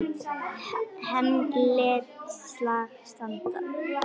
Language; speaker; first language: Icelandic; non-native, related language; Danish